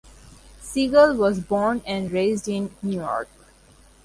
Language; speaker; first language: English; non-native, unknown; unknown